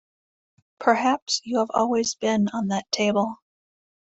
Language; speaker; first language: English; native; English